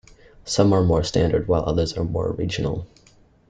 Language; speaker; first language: English; native; English